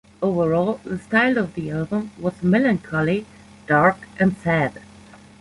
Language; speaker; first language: English; non-native, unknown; German